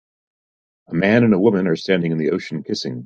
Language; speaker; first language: English; native; English